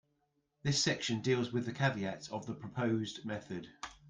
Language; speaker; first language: English; native; English